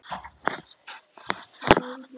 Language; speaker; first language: Icelandic; non-native, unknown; Polish